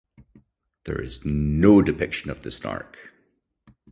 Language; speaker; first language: English; native; English